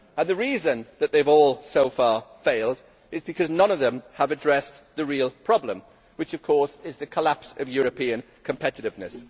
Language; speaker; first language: English; native; English